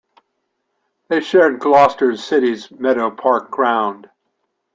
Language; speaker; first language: English; native; English